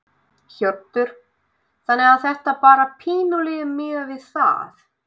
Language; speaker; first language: Icelandic; non-native, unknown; Russian